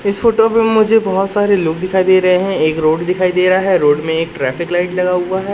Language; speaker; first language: Hindi; native; Hindi